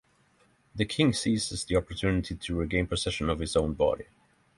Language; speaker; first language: English; non-native, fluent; Norwegian